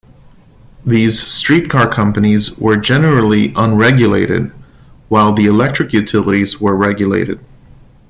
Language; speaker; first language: English; non-native, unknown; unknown